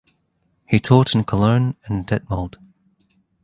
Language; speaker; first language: English; native; English